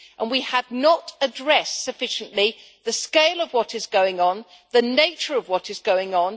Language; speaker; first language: English; native; English